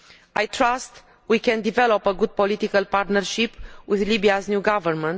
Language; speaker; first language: English; non-native, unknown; Romanian